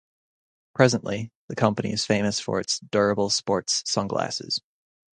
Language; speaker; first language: English; native; English